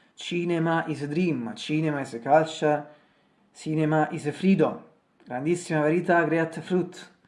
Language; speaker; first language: Italian; native; Italian